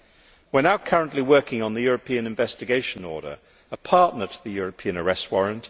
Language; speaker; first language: English; native; English